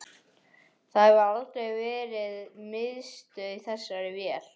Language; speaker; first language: Icelandic; non-native, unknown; English